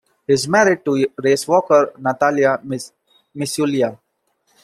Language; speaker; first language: English; non-native, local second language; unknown